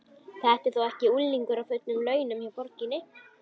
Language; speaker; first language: Icelandic; native; Icelandic